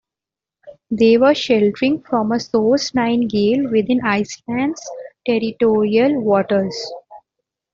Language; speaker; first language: English; non-native, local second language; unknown